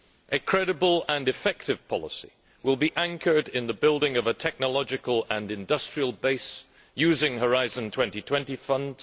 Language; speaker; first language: English; native; English